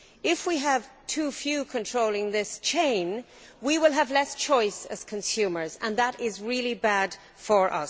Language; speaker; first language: English; native; English